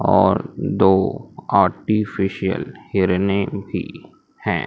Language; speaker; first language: Hindi; native; Hindi